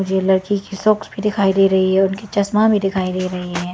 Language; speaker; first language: Hindi; early bilingual, other home language; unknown